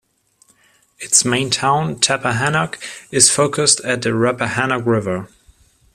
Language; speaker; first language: English; non-native, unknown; German